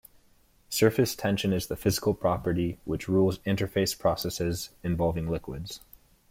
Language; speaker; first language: English; native; English